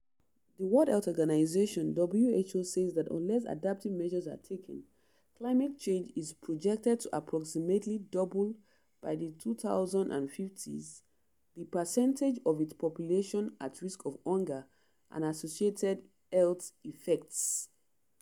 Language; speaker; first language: English; non-native, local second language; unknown